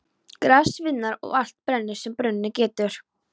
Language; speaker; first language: Icelandic; non-native, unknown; Polish